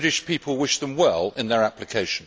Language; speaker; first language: English; native; English